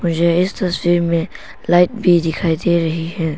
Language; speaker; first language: Hindi; non-native, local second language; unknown